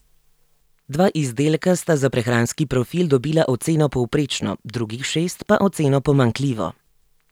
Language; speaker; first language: Slovenian; native; Slovenian